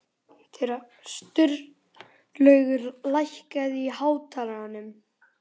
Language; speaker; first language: Icelandic; native; Icelandic